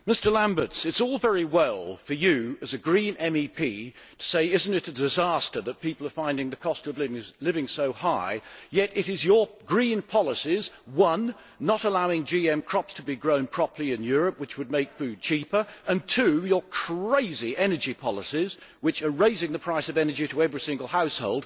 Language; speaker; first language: English; native; English